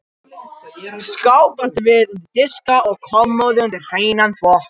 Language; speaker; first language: Icelandic; non-native, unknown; Japanese